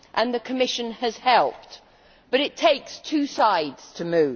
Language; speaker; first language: English; native; English